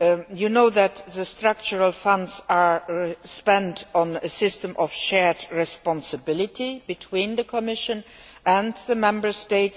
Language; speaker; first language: English; non-native, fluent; Luxembourgish